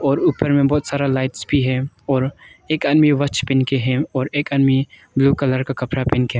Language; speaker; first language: Hindi; early bilingual, other home language; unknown